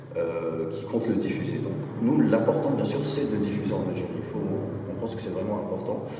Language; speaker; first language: French; non-native, local second language; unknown